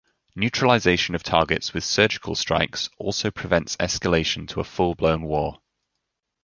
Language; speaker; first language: English; native; English